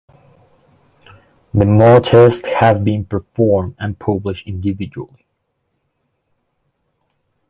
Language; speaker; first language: English; non-native, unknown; Spanish